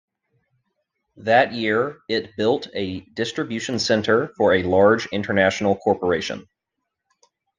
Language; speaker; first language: English; native; English